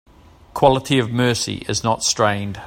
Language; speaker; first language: English; native; English